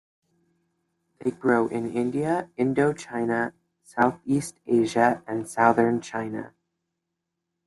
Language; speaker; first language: English; native; English